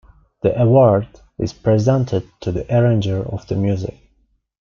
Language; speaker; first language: English; non-native, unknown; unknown